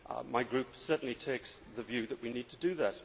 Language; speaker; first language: English; native; English